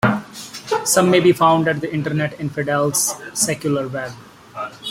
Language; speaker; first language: English; non-native, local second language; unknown